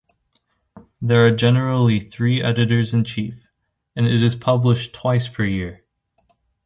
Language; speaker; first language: English; native; English